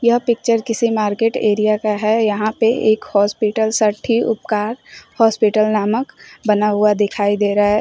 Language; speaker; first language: Hindi; native; Hindi